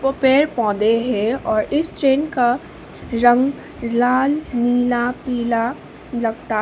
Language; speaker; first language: Hindi; non-native, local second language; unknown